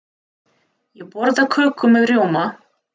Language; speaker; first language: Icelandic; non-native, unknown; Russian